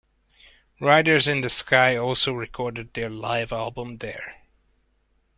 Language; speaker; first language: English; non-native, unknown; Hungarian